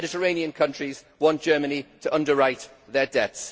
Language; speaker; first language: English; native; English